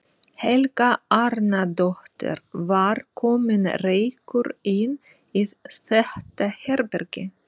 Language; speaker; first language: Icelandic; non-native, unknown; Russian